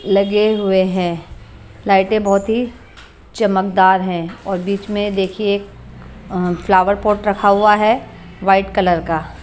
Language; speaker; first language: Hindi; non-native, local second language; Punjabi